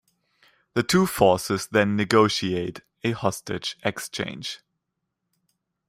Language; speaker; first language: English; non-native, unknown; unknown